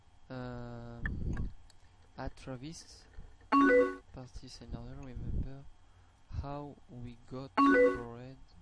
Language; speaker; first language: English; non-native, learner; French